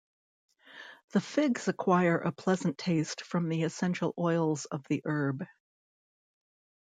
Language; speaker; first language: English; native; English